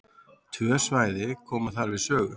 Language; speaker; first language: Icelandic; native; Icelandic